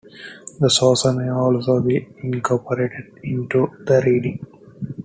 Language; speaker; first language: English; non-native, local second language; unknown